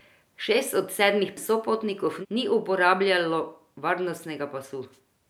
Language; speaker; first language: Slovenian; non-native, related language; Croatian